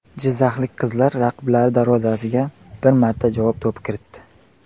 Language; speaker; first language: Uzbek; native; Uzbek